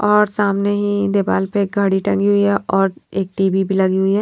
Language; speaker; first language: Hindi; native; Hindi